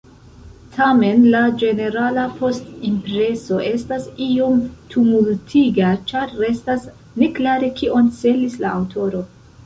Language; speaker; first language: Esperanto; non-native, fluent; Central Kurdish